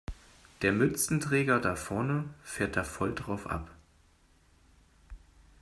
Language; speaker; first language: German; native; German